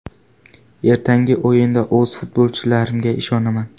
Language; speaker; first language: Uzbek; non-native, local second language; Kara-Kalpak